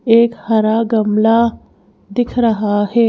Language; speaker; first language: Hindi; native; Hindi